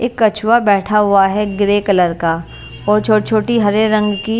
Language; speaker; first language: Hindi; non-native, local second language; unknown